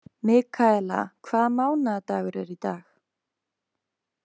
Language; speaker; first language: Icelandic; native; Icelandic